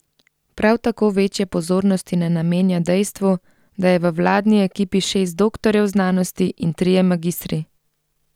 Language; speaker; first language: Slovenian; native; Slovenian